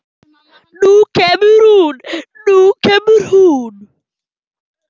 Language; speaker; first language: Icelandic; non-native, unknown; German